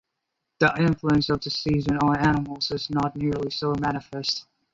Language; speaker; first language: English; non-native, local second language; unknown